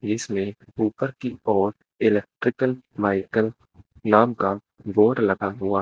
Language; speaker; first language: Hindi; native; Hindi